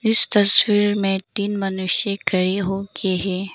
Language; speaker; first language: Hindi; non-native, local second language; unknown